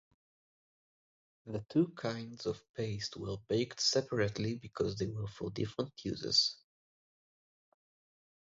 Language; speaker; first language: English; non-native, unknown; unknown